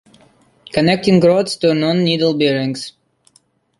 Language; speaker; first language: English; non-native, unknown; Russian